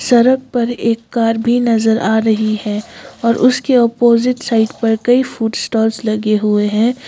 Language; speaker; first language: Hindi; non-native, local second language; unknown